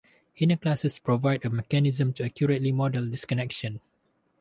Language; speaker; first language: English; non-native, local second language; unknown